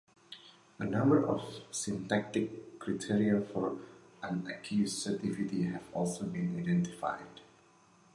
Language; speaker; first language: English; native; English